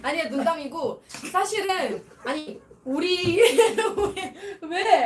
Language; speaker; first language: Korean; non-native, fluent; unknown